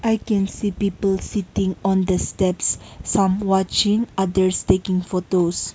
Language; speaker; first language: English; non-native, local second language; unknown